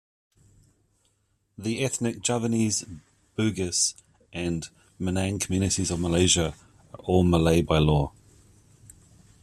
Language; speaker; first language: English; native; English